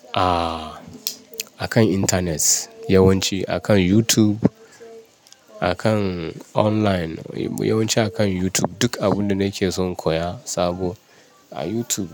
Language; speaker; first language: Hausa; non-native, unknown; Yoruba